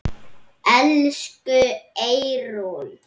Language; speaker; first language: Icelandic; native; Icelandic